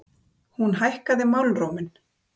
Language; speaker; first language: Icelandic; native; Icelandic